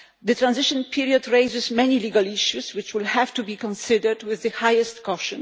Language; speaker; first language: English; non-native, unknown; Polish